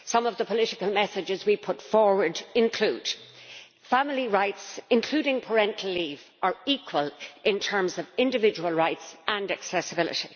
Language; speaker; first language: English; native; English